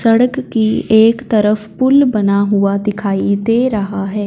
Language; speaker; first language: Hindi; non-native, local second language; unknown